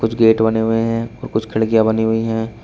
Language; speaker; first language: Hindi; native; Hindi